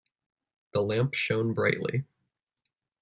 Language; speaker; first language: English; native; English